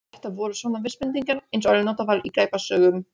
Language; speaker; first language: Icelandic; non-native, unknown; Polish